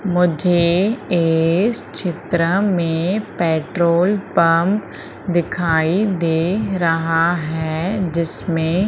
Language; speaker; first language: Hindi; native; Hindi